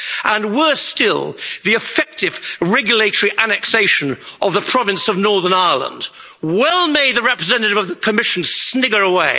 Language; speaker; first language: English; native; English